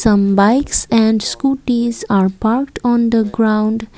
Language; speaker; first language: English; non-native, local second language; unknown